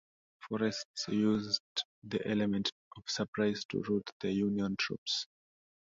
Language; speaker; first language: English; non-native, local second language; Swahili